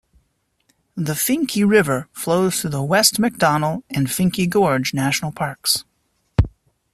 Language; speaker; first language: English; native; English